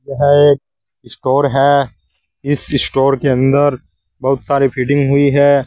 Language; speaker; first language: Hindi; native; Hindi